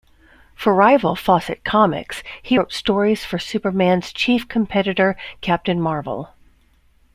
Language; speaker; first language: English; native; English